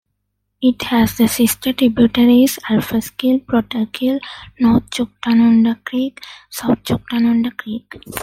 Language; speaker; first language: English; non-native, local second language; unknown